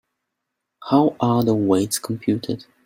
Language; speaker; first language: English; non-native, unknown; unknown